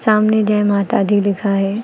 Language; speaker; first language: Hindi; native; Hindi